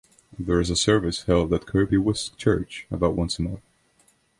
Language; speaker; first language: English; non-native, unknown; Estonian